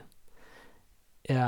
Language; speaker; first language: Norwegian; non-native, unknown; Rundi